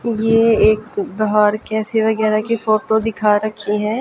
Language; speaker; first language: Hindi; native; Hindi